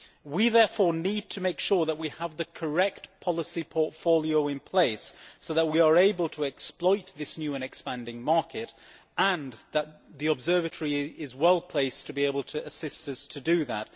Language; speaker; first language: English; native; English